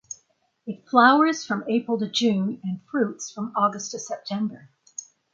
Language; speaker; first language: English; native; English